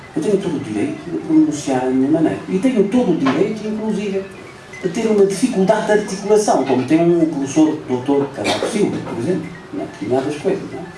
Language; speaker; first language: Portuguese; non-native, local second language; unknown